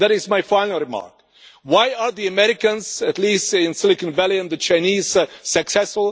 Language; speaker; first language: English; non-native, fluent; Czech